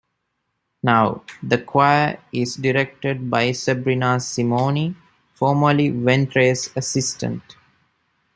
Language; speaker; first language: English; non-native, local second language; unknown